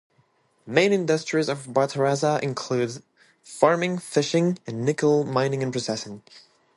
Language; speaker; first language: English; non-native, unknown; French